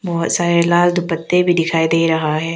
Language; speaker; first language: Hindi; non-native, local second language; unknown